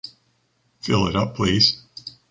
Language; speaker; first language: English; native; English